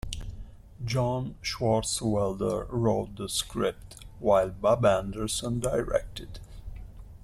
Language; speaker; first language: English; non-native, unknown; Italian